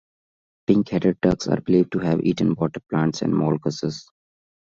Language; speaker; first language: English; non-native, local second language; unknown